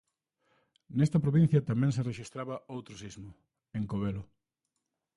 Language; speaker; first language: Galician; native; Galician